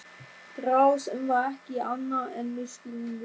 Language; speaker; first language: Icelandic; non-native, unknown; German